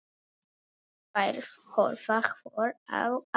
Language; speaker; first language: Icelandic; non-native, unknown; Polish